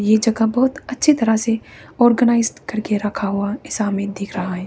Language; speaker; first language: Hindi; early bilingual, other home language; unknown